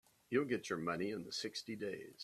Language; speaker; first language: English; native; English